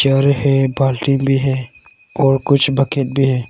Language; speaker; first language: Hindi; non-native, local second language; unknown